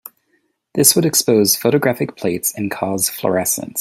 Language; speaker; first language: English; native; English